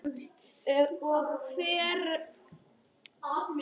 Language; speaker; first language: Icelandic; non-native, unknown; Polish